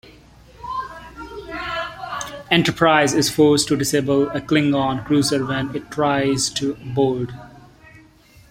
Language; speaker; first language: English; non-native, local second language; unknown